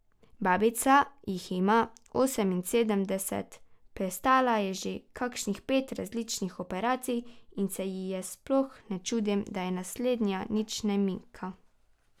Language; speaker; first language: Slovenian; native; Slovenian